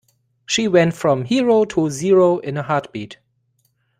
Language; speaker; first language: English; non-native, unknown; German